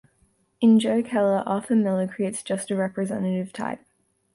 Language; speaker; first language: English; native; English